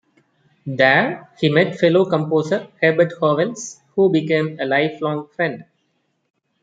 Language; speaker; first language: English; non-native, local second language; Tamil